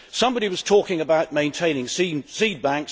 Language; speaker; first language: English; native; English